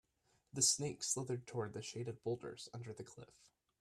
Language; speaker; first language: English; native; English